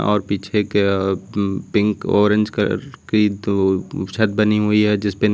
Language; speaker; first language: Hindi; native; Hindi